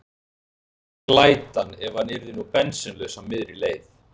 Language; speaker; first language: Icelandic; native; Icelandic